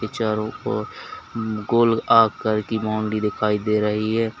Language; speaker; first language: Hindi; native; Hindi